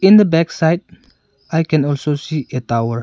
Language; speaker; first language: English; non-native, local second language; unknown